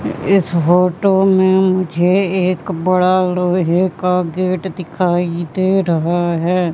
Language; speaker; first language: Hindi; native; Hindi